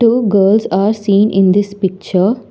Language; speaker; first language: English; non-native, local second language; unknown